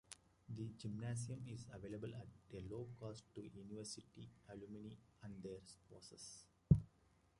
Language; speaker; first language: English; native; English